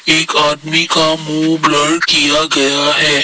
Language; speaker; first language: Hindi; non-native, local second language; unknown